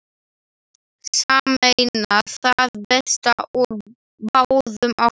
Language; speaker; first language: Icelandic; non-native, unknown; Slovak